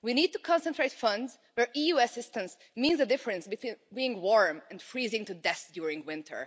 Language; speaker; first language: English; non-native, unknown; Hungarian